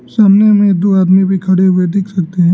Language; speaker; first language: Hindi; non-native, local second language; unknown